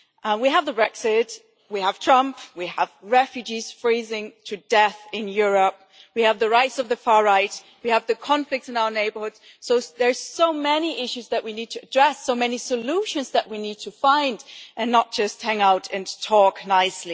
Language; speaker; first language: English; non-native, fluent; German